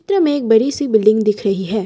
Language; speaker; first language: Hindi; non-native, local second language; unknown